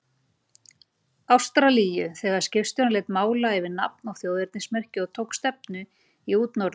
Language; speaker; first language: Icelandic; native; Icelandic